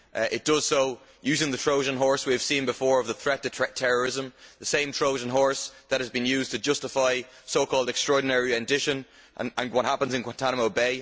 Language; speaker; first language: English; native; English